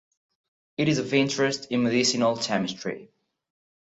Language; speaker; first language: English; non-native, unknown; Catalan